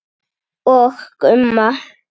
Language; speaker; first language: Icelandic; native; Icelandic